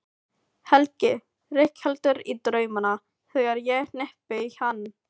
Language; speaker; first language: Icelandic; non-native, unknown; Filipino